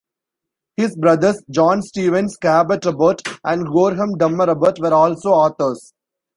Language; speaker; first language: English; non-native, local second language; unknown